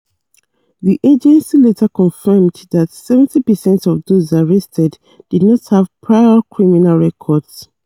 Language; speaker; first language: English; non-native, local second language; Yoruba